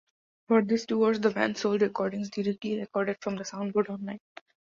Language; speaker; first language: English; non-native, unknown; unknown